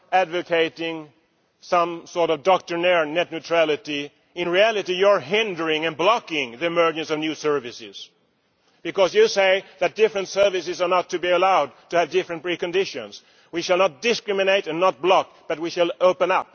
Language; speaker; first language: English; non-native, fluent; Swedish